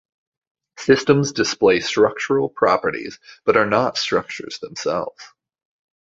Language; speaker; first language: English; native; English